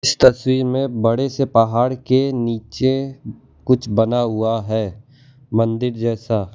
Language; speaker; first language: Hindi; non-native, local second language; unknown